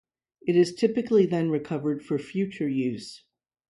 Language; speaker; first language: English; native; English